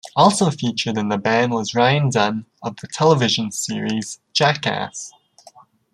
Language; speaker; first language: English; native; English